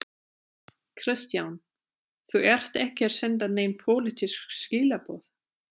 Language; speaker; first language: Icelandic; non-native, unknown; German